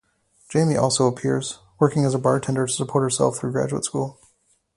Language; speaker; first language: English; native; English